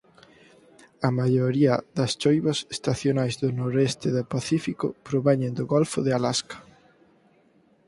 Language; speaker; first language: Galician; native; Galician